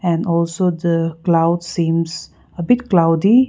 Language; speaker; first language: English; non-native, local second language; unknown